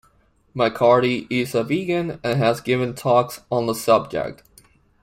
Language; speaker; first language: English; non-native, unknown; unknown